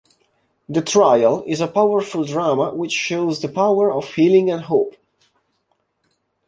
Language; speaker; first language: English; non-native, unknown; Italian